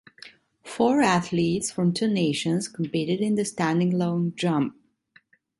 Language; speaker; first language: English; non-native, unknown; Italian